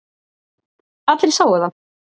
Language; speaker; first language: Icelandic; native; Icelandic